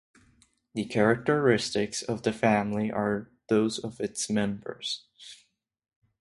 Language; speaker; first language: English; non-native, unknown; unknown